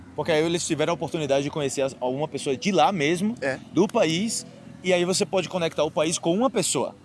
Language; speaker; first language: Portuguese; native; Portuguese